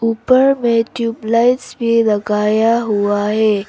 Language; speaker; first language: Hindi; non-native, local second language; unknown